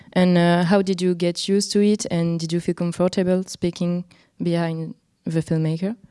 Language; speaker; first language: English; non-native, fluent; French